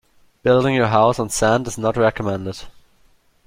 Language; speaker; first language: English; non-native, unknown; German